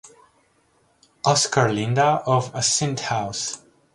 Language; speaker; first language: English; native; English